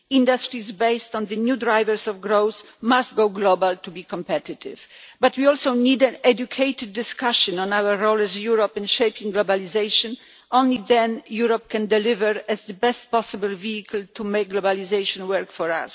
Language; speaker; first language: English; non-native, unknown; Polish